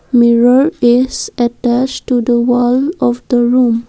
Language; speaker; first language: English; non-native, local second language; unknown